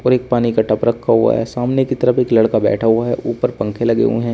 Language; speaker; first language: Hindi; native; Hindi